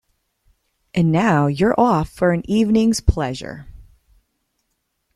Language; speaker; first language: English; native; English